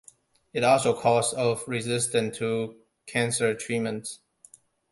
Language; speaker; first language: English; non-native, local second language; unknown